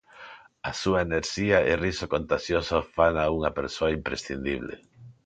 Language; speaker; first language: Galician; non-native, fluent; Spanish